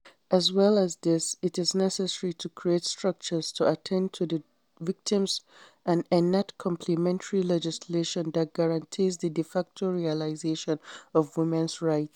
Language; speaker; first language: English; non-native, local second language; Hausa